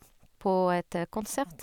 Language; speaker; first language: Norwegian; non-native, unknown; French